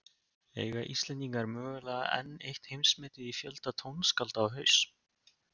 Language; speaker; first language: Icelandic; native; Icelandic